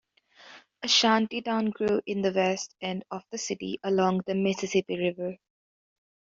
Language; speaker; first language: English; native; English